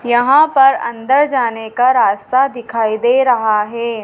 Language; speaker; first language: Hindi; native; Hindi